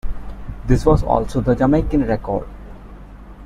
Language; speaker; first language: English; non-native, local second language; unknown